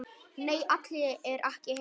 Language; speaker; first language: Icelandic; non-native, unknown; Vietnamese